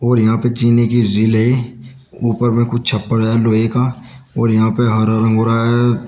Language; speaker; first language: Hindi; native; Hindi